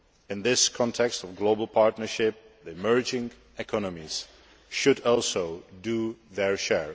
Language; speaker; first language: English; non-native, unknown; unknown